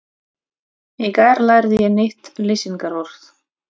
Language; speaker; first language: Icelandic; non-native, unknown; Russian